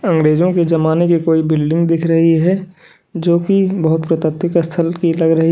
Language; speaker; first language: Hindi; native; Hindi